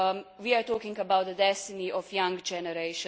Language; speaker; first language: English; non-native, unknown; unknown